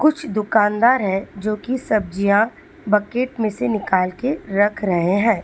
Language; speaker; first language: Hindi; non-native, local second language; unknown